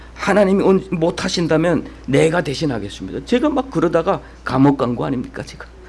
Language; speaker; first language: Korean; native; Korean